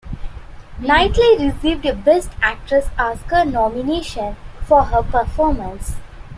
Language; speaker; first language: English; non-native, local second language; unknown